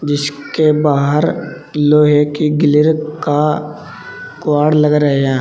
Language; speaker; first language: Hindi; native; Hindi